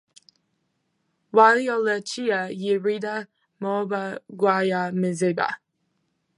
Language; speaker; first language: English; native; English